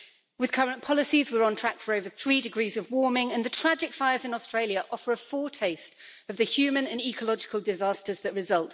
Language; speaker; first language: English; native; English